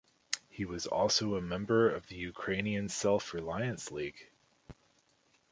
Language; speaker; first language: English; native; English